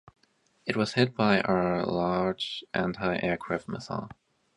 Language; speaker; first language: English; native; English